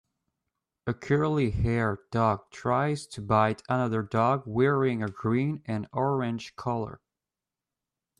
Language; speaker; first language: English; native; English